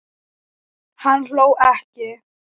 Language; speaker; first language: Icelandic; non-native, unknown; Thai